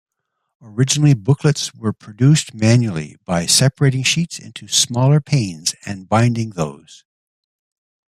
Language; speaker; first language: English; native; English